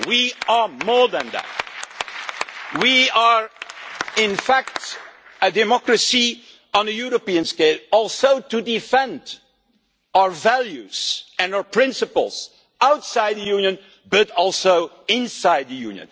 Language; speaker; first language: English; non-native, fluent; Dutch